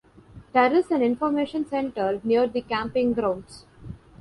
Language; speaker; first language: English; non-native, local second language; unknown